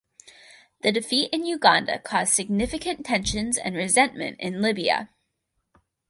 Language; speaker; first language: English; native; English